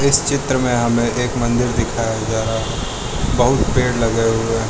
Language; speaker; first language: Hindi; non-native, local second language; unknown